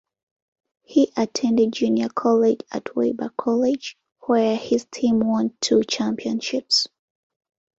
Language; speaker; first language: English; non-native, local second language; Ganda